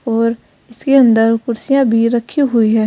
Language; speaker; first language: Hindi; native; Hindi